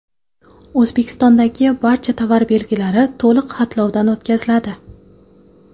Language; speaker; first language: Uzbek; non-native, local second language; Kara-Kalpak